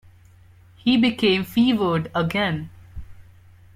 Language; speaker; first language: English; non-native, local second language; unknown